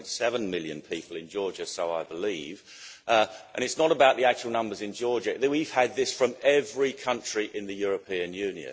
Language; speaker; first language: English; native; English